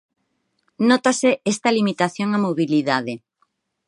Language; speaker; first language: Galician; non-native, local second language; Spanish